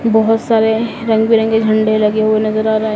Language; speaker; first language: Hindi; native; Hindi